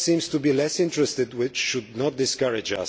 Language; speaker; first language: English; non-native, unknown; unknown